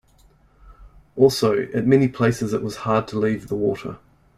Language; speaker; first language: English; native; English